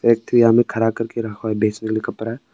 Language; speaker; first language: Hindi; non-native, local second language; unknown